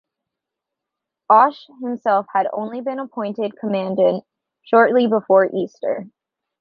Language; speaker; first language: English; native; English